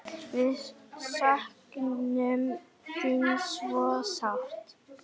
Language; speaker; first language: Icelandic; non-native, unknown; Polish